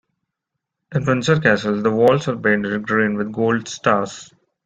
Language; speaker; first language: English; non-native, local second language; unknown